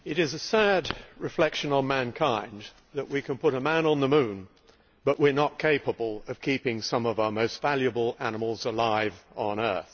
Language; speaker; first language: English; native; English